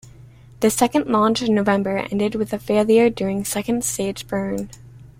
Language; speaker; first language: English; native; English